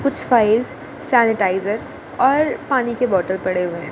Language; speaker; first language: Hindi; non-native, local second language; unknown